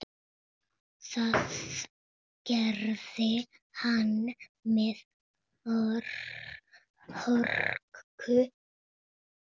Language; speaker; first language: Icelandic; non-native, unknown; Spanish